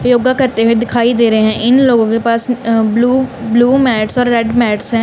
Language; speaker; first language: Hindi; non-native, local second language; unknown